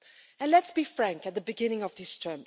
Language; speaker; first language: English; non-native, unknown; Dutch